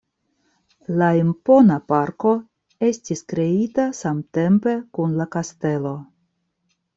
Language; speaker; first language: Esperanto; non-native, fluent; Russian